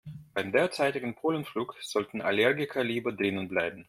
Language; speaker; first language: German; non-native, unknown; Russian